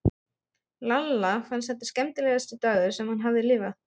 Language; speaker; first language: Icelandic; non-native, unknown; German